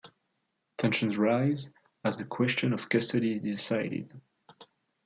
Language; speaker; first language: English; non-native, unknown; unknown